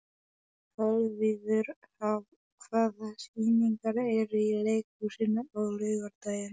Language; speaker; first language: Icelandic; non-native, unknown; Polish